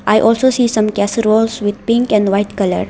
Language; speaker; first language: English; non-native, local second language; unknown